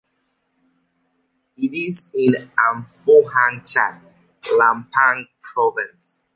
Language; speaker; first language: English; native; English